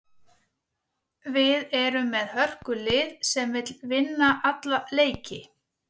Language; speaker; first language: Icelandic; native; Icelandic